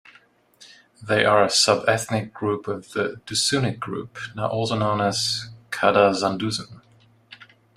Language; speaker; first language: English; non-native, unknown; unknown